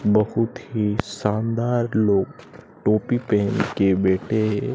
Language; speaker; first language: Hindi; native; Hindi